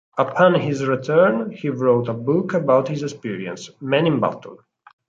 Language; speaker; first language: English; non-native, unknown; Italian